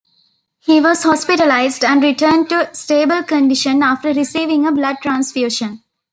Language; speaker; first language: English; non-native, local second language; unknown